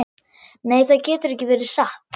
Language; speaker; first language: Icelandic; non-native, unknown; German